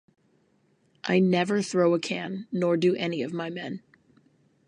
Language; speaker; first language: English; native; English